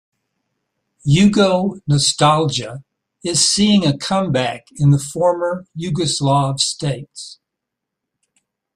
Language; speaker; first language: English; native; English